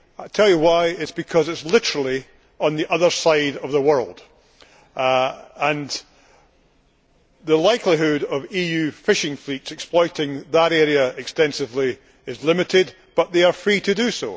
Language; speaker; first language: English; native; English